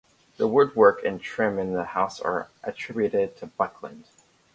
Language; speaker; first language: English; native; English